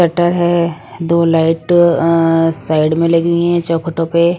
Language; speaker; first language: Hindi; non-native, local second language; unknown